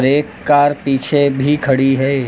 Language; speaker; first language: Hindi; native; Hindi